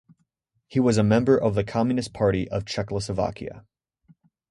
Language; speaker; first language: English; native; English